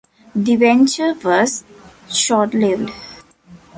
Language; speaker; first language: English; non-native, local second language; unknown